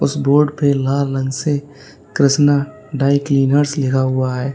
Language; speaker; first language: Hindi; native; Hindi